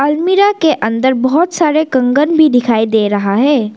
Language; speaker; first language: Hindi; non-native, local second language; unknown